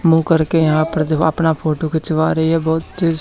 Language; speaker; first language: Hindi; native; Hindi